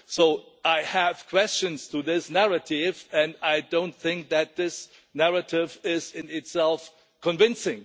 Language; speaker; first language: English; non-native, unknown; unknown